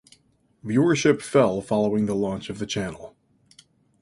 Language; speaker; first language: English; native; English